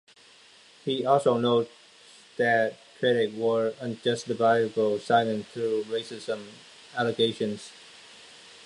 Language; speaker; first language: English; non-native, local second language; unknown